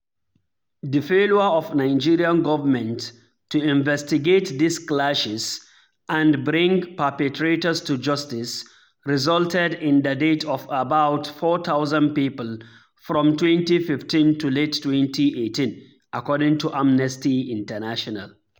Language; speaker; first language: English; non-native, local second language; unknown